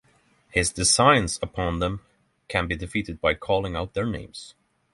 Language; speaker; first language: English; non-native, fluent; Norwegian